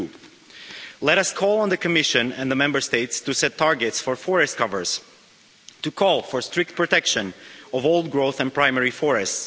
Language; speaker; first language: English; non-native, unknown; Romanian